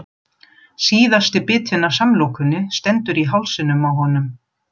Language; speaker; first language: Icelandic; non-native, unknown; German